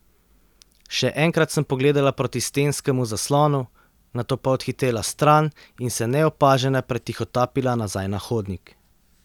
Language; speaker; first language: Slovenian; native; Slovenian